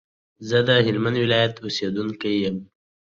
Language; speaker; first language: English; non-native, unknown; Pashto